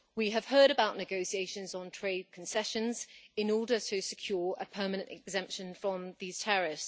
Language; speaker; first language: English; native; English